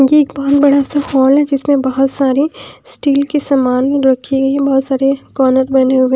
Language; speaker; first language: Hindi; non-native, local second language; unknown